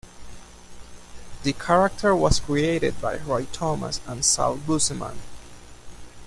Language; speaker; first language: English; native; English